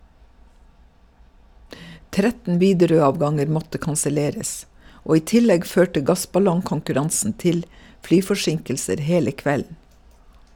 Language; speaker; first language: Norwegian; native; Norwegian